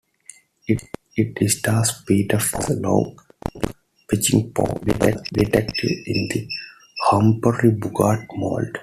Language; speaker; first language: English; non-native, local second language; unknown